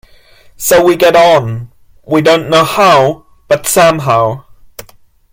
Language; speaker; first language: English; non-native, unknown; German